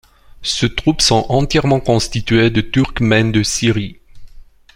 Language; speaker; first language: French; non-native, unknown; Romanian